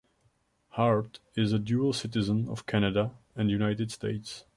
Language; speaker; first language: English; non-native, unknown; Czech